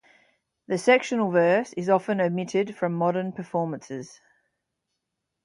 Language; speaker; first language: English; native; English